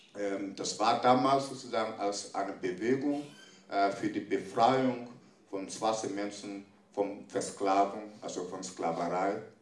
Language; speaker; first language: German; non-native, fluent; French